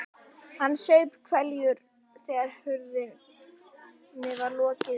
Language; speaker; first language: Icelandic; native; Icelandic